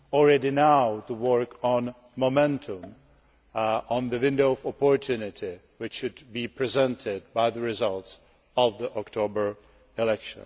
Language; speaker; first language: English; non-native, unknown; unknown